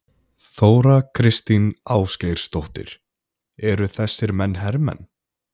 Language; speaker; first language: Icelandic; native; Icelandic